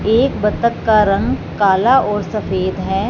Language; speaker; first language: Hindi; non-native, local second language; Punjabi